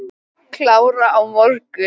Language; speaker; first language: Icelandic; native; Icelandic